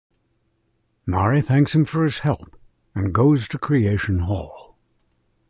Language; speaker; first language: English; native; English